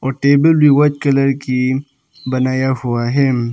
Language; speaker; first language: Hindi; early bilingual, other home language; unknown